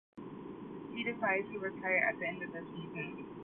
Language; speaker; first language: English; native; English